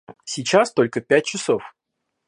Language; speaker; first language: Russian; native; Russian